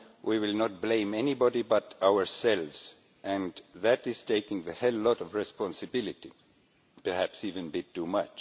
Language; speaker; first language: English; non-native, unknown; Estonian